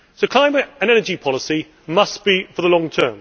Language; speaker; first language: English; native; English